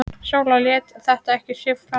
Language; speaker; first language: Icelandic; native; Icelandic